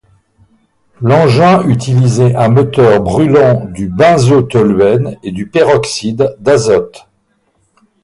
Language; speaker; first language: French; native; French